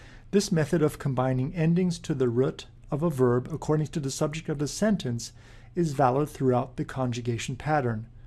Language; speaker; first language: English; native; English